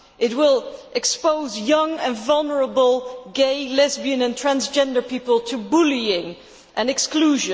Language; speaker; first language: English; non-native, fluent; Dutch